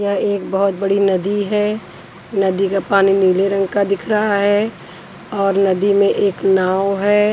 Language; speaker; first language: Hindi; non-native, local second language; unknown